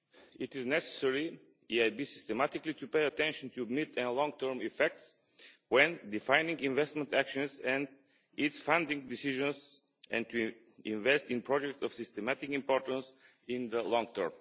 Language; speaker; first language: English; non-native, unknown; Bulgarian